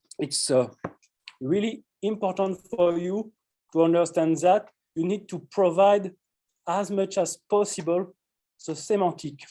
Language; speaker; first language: English; non-native, fluent; French